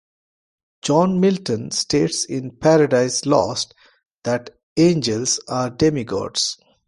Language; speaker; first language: English; non-native, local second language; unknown